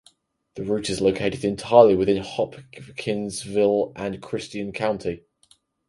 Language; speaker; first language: English; native; English